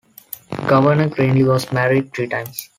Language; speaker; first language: English; non-native, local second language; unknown